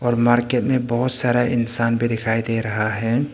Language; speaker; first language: Hindi; non-native, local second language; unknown